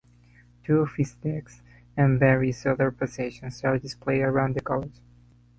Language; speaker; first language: English; non-native, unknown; Spanish